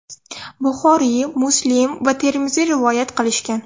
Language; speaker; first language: Uzbek; non-native, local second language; Russian